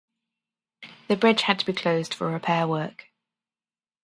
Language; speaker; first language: English; native; English